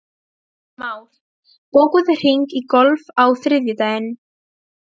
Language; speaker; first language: Icelandic; non-native, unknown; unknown